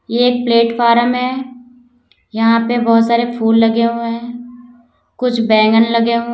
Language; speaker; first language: Hindi; native; Hindi